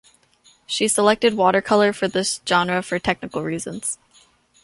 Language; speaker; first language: English; native; English